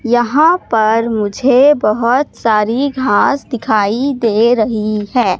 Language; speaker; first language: Hindi; native; Hindi